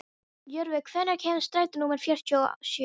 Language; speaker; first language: Icelandic; non-native, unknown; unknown